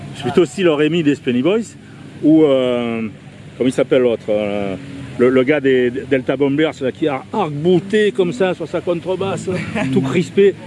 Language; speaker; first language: French; native; French